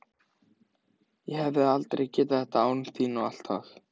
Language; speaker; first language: Icelandic; native; Icelandic